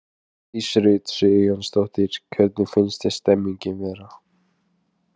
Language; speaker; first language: Icelandic; native; Icelandic